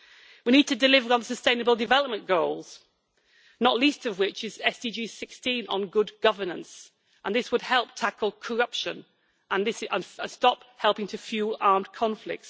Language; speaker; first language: English; native; English